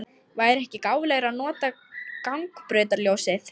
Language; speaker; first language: Icelandic; non-native, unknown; Lithuanian